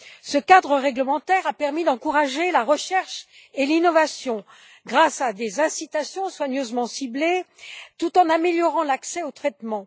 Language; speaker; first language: French; native; French